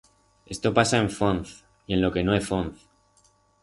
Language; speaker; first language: Aragonese; non-native, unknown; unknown